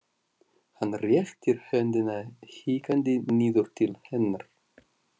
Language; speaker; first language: Icelandic; non-native, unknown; Russian